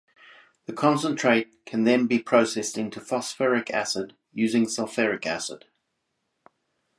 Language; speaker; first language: English; native; English